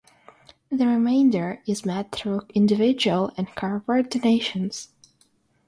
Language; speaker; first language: English; non-native, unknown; Russian